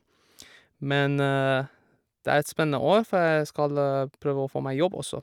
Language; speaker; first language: Norwegian; non-native, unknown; Persian